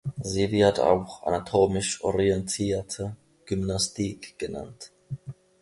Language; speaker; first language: German; non-native, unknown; Finnish